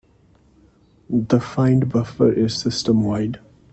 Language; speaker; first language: English; non-native, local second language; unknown